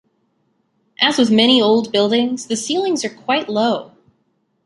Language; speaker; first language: English; native; English